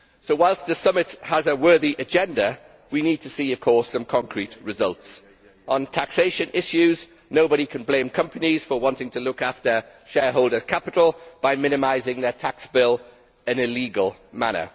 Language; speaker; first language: English; native; English